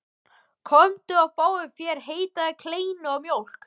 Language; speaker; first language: Icelandic; native; Icelandic